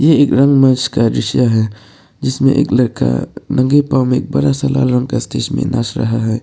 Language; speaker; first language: Hindi; non-native, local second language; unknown